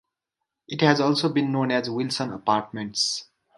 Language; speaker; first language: English; native; English